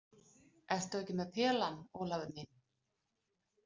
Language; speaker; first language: Icelandic; non-native, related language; Danish